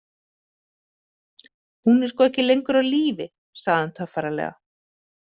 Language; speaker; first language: Icelandic; native; Icelandic